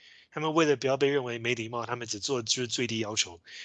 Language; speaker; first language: Chinese; native; Chinese